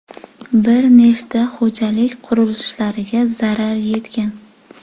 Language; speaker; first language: Uzbek; native; Uzbek